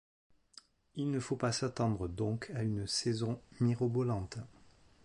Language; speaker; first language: French; native; French